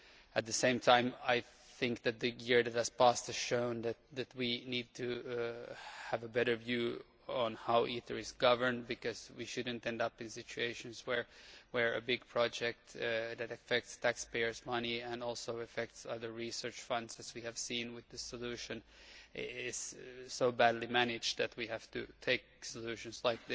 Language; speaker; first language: English; non-native, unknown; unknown